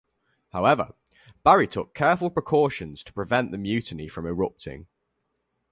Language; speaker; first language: English; native; English